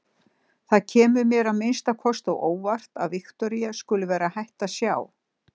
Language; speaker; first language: Icelandic; native; Icelandic